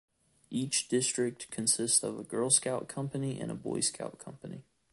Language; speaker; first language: English; native; English